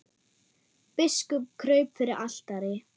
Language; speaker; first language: Icelandic; non-native, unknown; German